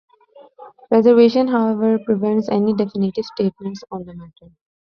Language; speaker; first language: English; non-native, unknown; Urdu